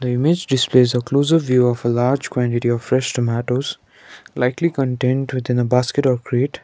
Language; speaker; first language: English; non-native, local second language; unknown